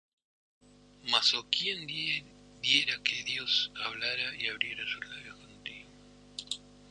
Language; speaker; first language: Spanish; native; Spanish